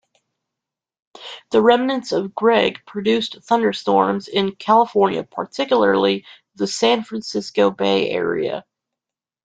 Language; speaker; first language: English; native; English